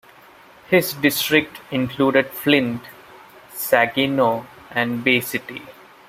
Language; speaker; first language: English; non-native, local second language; Malayalam